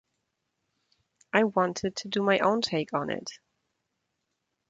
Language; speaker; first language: English; non-native, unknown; German